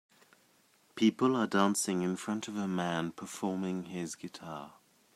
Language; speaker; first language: English; native; English